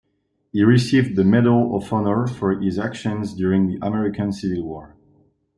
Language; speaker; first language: English; non-native, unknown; French